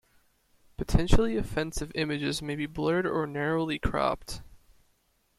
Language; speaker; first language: English; native; English